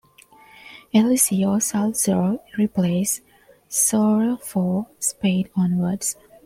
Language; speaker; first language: English; non-native, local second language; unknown